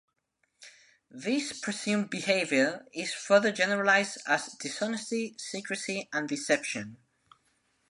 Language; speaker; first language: English; non-native, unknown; Spanish